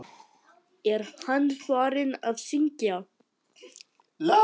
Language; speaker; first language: Icelandic; non-native, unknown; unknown